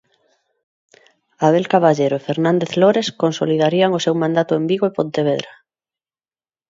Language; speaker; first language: Galician; non-native, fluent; Spanish